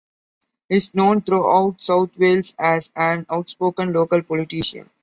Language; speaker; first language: English; non-native, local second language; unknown